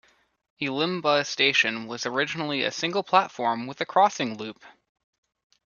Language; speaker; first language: English; native; English